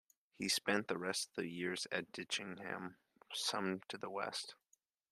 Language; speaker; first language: English; native; English